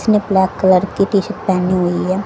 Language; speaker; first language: Hindi; native; Hindi